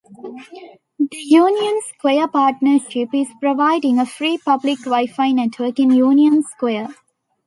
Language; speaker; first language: English; non-native, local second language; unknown